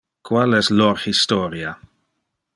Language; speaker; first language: Interlingua; non-native, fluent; Dutch